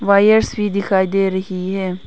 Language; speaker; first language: Hindi; early bilingual, other home language; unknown